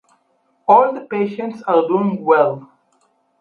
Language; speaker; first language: English; non-native, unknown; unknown